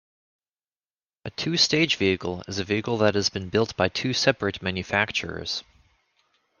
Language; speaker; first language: English; native; English